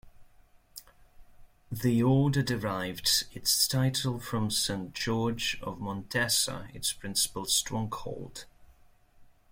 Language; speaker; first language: English; non-native, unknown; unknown